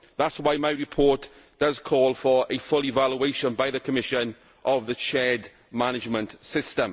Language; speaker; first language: English; native; English